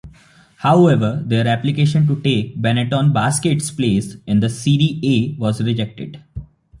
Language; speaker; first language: English; non-native, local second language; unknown